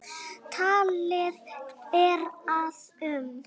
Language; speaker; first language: Icelandic; native; Icelandic